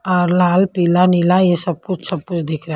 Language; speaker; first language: Hindi; non-native, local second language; Punjabi